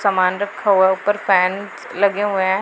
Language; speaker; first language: Hindi; non-native, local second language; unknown